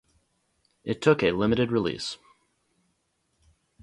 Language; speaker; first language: English; native; English